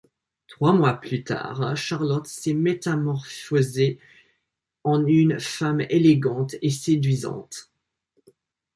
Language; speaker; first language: French; non-native, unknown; English